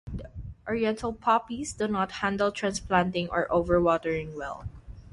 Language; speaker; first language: English; non-native, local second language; Filipino